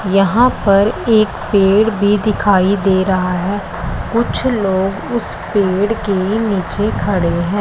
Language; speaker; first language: Hindi; non-native, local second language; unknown